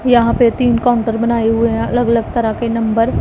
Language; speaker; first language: Hindi; non-native, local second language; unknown